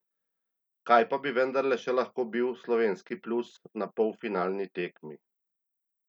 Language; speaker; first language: Slovenian; native; Slovenian